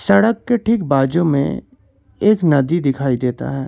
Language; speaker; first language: Hindi; non-native, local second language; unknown